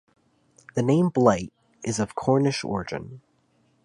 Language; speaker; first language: English; native; English